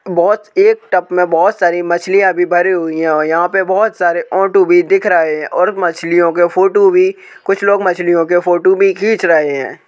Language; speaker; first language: Hindi; native; Hindi